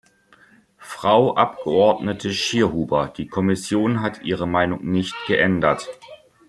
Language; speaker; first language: German; native; German